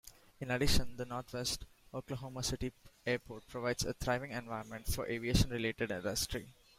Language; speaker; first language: English; non-native, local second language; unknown